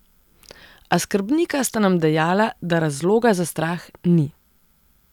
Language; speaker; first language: Slovenian; non-native, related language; Serbian